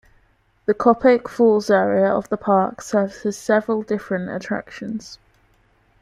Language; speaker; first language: English; native; English